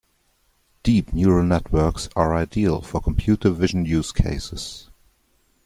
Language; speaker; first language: English; non-native, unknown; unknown